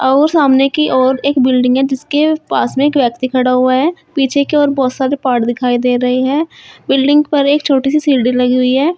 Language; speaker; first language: Hindi; native; Hindi